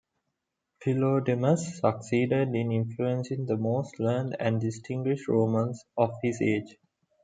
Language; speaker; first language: English; non-native, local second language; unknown